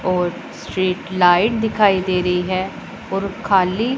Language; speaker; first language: Hindi; non-native, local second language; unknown